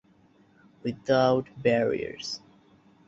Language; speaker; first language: English; non-native, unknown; Bangla